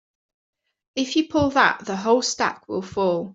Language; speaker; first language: English; native; English